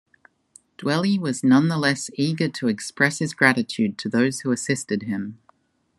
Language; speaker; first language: English; native; English